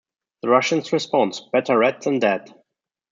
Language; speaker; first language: English; non-native, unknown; German